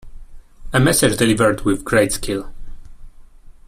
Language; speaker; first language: English; non-native, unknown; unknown